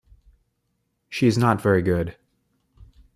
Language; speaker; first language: English; native; English